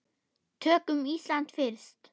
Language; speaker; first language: Icelandic; non-native, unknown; German